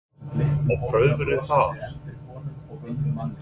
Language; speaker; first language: Icelandic; non-native, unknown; English